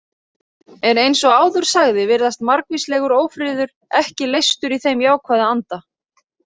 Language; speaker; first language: Icelandic; native; Icelandic